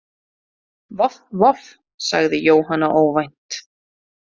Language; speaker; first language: Icelandic; native; Icelandic